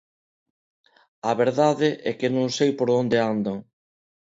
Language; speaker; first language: Galician; non-native, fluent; Spanish